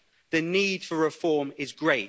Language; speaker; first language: English; native; English